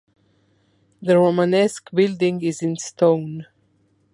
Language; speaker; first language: English; non-native, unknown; Spanish